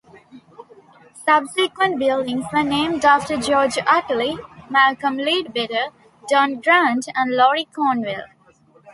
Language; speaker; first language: English; non-native, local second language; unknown